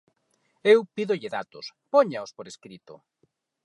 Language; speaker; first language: Galician; non-native, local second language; Spanish